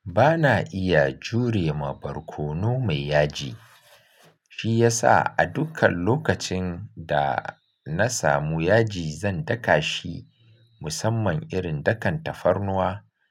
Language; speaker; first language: Hausa; native; Hausa